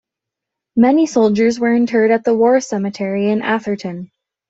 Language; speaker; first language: English; native; English